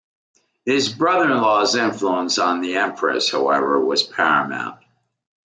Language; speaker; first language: English; native; English